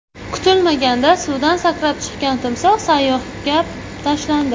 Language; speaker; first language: Uzbek; native; Uzbek